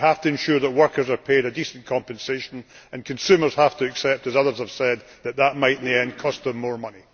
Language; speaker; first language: English; native; English